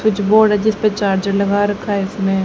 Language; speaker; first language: Hindi; native; Hindi